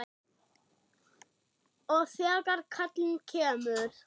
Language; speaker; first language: Icelandic; non-native, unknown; German